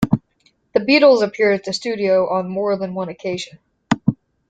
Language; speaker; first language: English; native; English